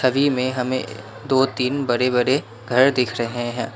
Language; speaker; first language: Hindi; non-native, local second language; Assamese